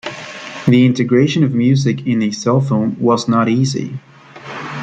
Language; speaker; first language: English; native; English